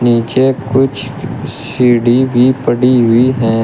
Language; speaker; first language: Hindi; native; Hindi